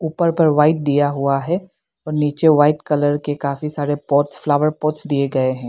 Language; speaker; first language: Hindi; non-native, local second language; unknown